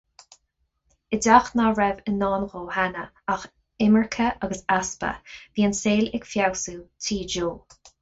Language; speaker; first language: Irish; non-native, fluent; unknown